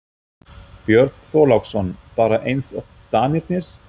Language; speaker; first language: Icelandic; non-native, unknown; German